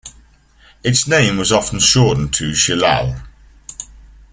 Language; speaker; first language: English; native; English